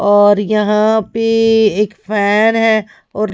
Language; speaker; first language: Hindi; non-native, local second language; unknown